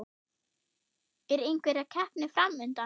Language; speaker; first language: Icelandic; non-native, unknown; German